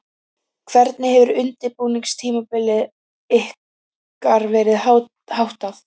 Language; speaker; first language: Icelandic; native; Icelandic